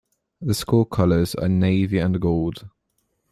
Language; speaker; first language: English; non-native, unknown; Polish